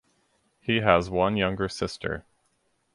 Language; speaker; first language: English; native; English